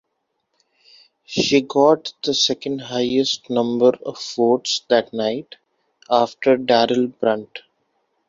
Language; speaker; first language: English; non-native, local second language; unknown